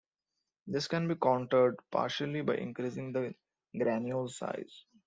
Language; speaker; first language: English; non-native, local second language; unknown